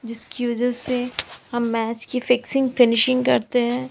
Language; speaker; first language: Hindi; native; Hindi